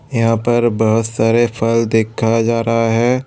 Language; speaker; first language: Hindi; non-native, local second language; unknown